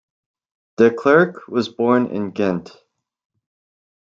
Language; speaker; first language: English; native; English